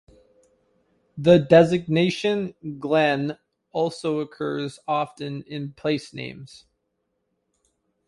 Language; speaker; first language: English; native; English